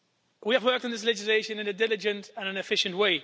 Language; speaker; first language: English; non-native, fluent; Dutch